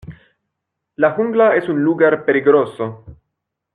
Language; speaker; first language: Spanish; non-native, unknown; French